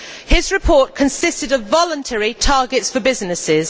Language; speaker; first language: English; native; English